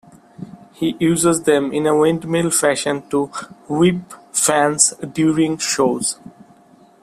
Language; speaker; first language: English; non-native, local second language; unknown